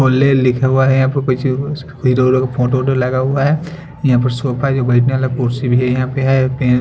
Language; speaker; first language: Hindi; non-native, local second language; Bhojpuri